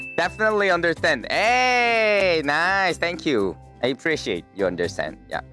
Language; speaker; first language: English; non-native, learner; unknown